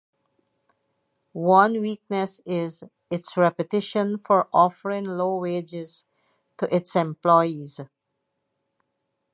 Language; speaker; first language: English; native; English